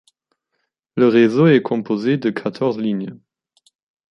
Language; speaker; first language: French; non-native, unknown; German